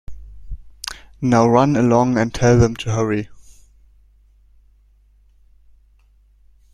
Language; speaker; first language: English; non-native, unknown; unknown